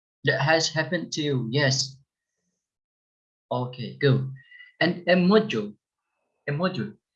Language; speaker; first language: English; non-native, fluent; Turkish